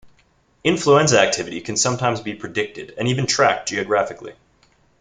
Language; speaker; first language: English; native; English